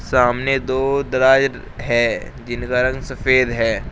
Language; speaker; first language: Hindi; native; Hindi